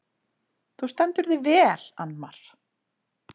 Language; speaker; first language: Icelandic; native; Icelandic